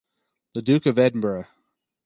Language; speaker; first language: English; native; English